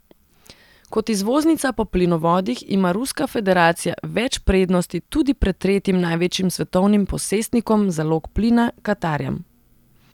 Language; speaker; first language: Slovenian; non-native, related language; Serbian